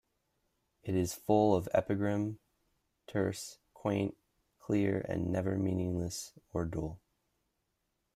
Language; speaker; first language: English; native; English